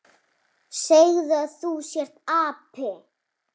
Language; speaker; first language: Icelandic; native; Icelandic